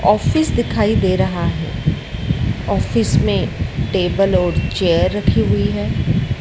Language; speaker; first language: Hindi; native; Hindi